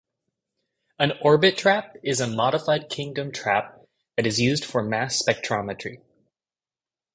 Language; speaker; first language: English; native; English